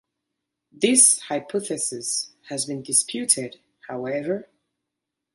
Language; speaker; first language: English; native; English